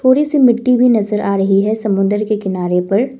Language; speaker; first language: Hindi; non-native, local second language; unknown